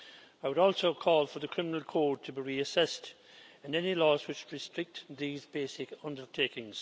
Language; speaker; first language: English; native; English